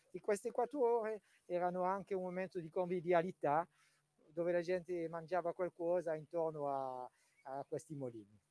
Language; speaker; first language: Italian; non-native, related language; French